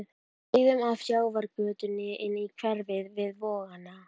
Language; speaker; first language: Icelandic; native; Icelandic